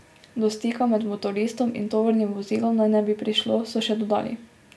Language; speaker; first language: Slovenian; native; Slovenian